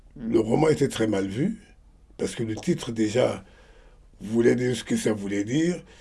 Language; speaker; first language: French; non-native, local second language; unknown